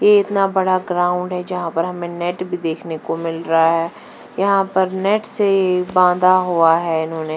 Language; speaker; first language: Hindi; non-native, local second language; Punjabi